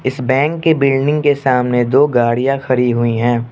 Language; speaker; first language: Hindi; non-native, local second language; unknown